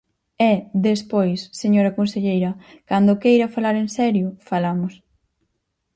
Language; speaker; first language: Galician; native; Galician